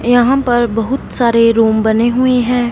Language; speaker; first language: Hindi; non-native, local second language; Punjabi